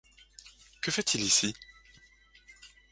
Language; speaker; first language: French; native; French